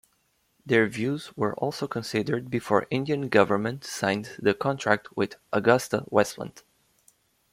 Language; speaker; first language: English; native; English